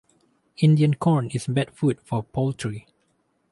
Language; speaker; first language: English; non-native, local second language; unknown